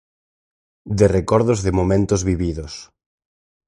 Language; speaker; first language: Galician; native; Galician